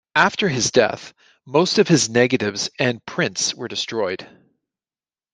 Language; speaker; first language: English; native; English